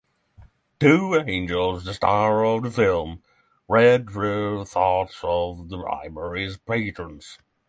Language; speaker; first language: English; non-native, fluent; Norwegian